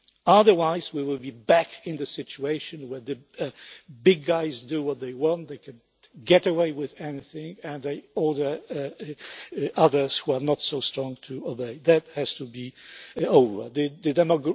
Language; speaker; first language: English; non-native, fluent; Polish